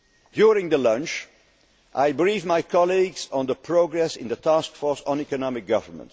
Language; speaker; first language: English; non-native, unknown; Dutch